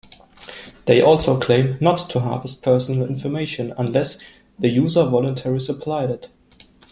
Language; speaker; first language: English; non-native, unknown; German